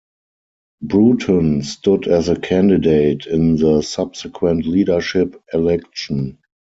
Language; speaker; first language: English; non-native, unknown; German